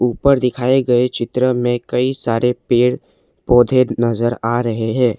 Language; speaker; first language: Hindi; non-native, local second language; Assamese